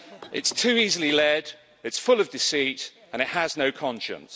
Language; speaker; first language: English; native; English